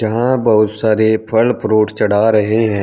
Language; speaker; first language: Hindi; native; Hindi